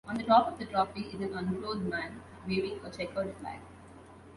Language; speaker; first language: English; non-native, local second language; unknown